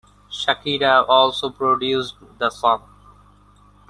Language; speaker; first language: English; non-native, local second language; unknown